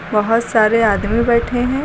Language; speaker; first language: Hindi; native; Hindi